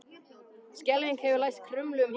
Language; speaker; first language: Icelandic; native; Icelandic